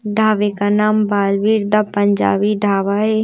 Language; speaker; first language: Hindi; native; Hindi